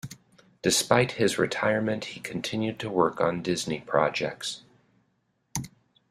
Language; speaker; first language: English; native; English